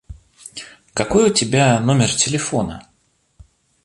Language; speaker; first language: Russian; native; Russian